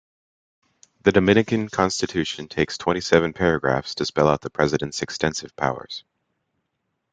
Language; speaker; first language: English; native; English